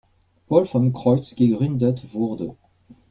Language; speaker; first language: German; non-native, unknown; French